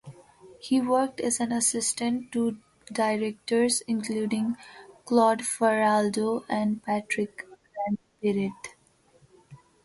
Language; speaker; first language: English; non-native, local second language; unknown